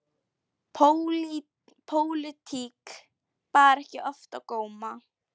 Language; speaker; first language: Icelandic; non-native, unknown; Polish